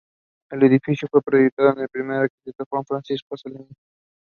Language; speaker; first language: English; non-native, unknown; Spanish